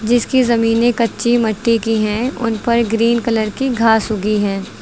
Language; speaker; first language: Hindi; native; Hindi